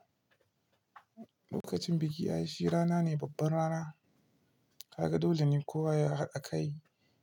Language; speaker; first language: Hausa; non-native, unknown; Igbo